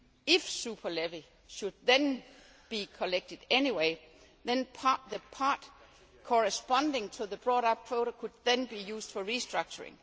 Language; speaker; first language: English; non-native, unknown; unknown